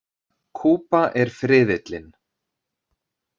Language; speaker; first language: Icelandic; native; Icelandic